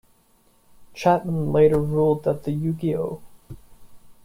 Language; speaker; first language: English; non-native, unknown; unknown